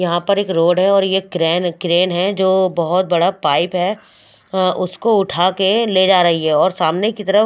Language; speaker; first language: Hindi; non-native, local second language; Punjabi